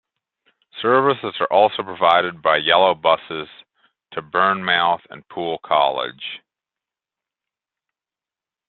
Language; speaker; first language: English; native; English